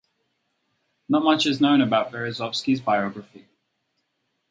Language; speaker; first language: English; native; English